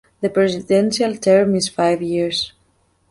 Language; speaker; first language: English; native; English